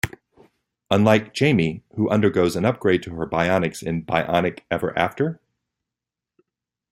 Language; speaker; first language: English; native; English